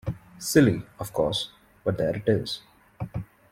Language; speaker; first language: English; non-native, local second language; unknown